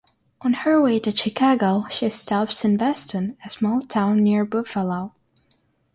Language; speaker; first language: English; non-native, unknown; Russian